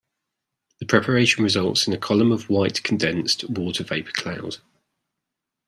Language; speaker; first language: English; native; English